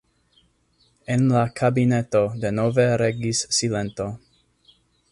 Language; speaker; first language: Esperanto; non-native, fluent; English